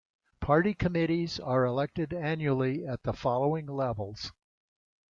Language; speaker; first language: English; native; English